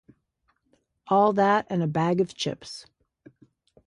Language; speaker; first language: English; native; English